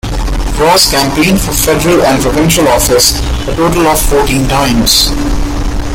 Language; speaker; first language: English; non-native, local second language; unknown